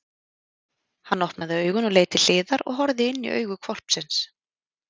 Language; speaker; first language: Icelandic; native; Icelandic